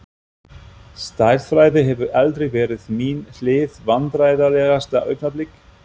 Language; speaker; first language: Icelandic; non-native, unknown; German